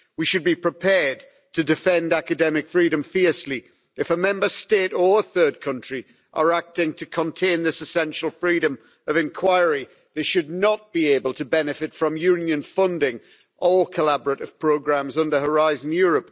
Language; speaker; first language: English; native; English